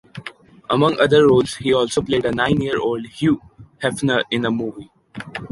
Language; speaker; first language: English; non-native, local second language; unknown